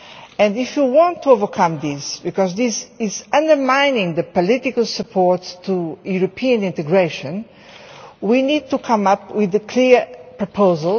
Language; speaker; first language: English; non-native, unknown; Portuguese